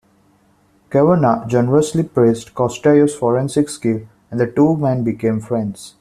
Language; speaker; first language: English; non-native, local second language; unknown